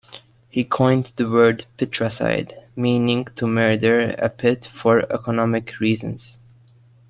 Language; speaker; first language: English; non-native, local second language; Maltese